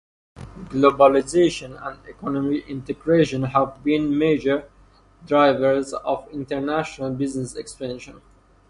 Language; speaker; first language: English; non-native, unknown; Persian